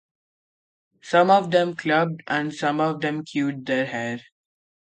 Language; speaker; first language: English; non-native, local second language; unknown